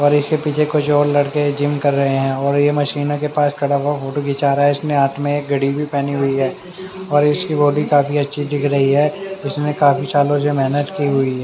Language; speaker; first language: Hindi; native; Hindi